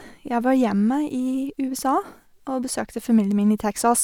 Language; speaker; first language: Norwegian; non-native, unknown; English